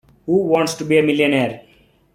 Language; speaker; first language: English; non-native, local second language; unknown